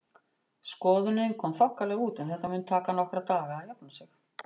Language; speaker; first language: Icelandic; native; Icelandic